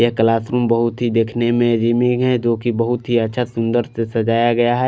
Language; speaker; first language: Hindi; non-native, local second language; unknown